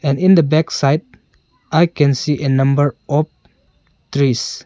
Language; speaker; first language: English; non-native, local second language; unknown